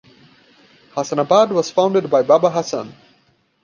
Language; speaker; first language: English; non-native, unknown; Portuguese